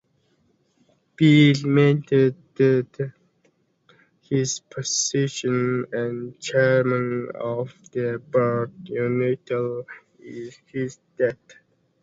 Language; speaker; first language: English; native; English